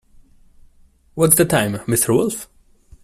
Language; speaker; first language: English; non-native, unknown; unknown